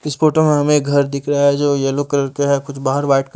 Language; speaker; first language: Hindi; native; Hindi